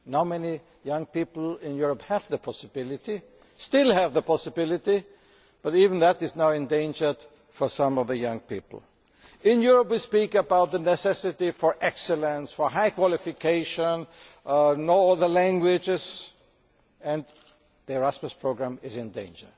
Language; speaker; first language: English; non-native, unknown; German